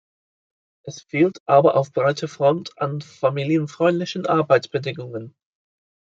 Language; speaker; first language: German; non-native, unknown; English